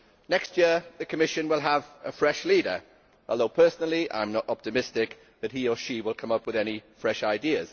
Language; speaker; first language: English; native; English